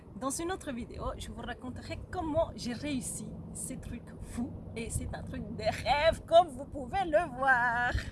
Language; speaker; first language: French; non-native, fluent; Spanish